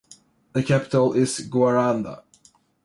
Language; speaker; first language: English; non-native, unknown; Swedish